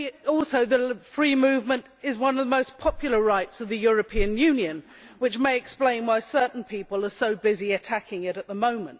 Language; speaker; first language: English; native; English